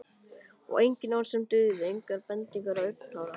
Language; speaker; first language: Icelandic; native; Icelandic